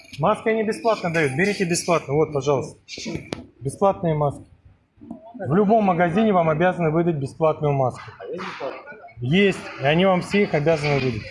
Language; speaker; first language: Russian; native; Russian